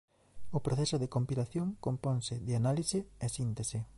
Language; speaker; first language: Galician; native; Galician